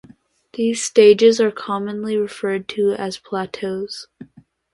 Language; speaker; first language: English; native; English